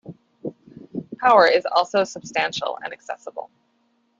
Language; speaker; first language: English; native; English